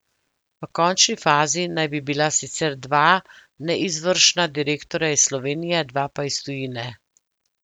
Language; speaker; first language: Slovenian; native; Slovenian